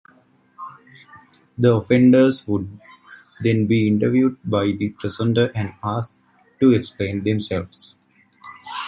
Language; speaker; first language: English; native; English